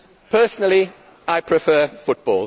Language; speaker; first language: English; native; English